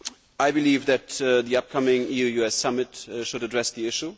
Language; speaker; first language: English; non-native, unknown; German